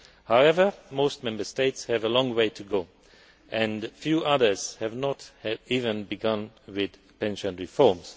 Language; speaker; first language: English; non-native, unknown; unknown